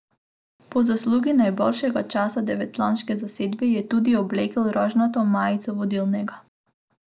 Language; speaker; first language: Slovenian; non-native, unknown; Macedonian